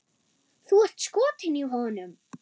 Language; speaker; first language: Icelandic; non-native, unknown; German